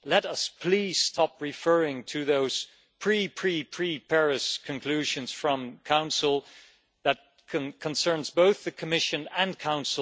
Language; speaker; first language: English; non-native, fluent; Dutch